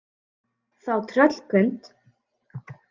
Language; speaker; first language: Icelandic; native; Icelandic